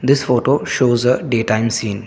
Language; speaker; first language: English; non-native, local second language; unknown